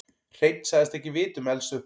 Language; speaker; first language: Icelandic; native; Icelandic